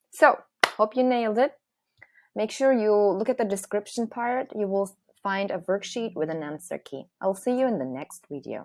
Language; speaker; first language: English; non-native, fluent; Turkish